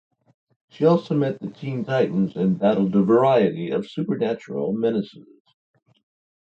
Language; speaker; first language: English; native; English